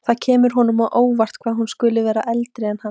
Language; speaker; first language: Icelandic; native; Icelandic